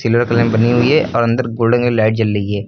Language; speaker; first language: Hindi; native; Hindi